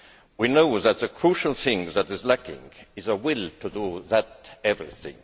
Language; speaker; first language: English; non-native, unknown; Estonian